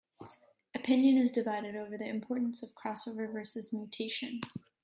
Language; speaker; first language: English; native; English